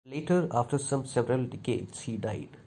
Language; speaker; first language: English; non-native, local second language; Malayalam